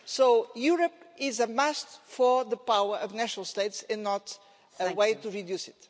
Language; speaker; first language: English; non-native, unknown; Portuguese